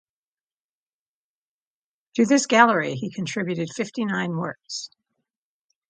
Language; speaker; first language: English; native; English